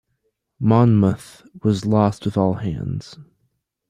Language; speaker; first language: English; native; English